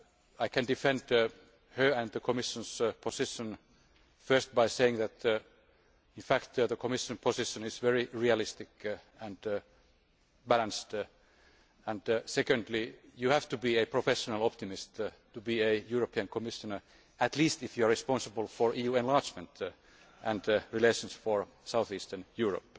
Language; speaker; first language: English; non-native, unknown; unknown